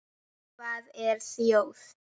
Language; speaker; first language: Icelandic; native; Icelandic